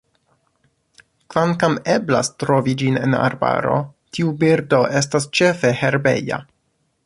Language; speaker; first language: Esperanto; non-native, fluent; English